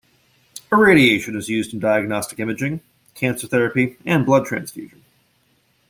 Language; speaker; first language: English; native; English